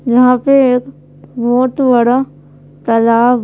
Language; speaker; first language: Hindi; native; Hindi